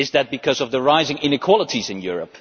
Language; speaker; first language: English; non-native, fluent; Dutch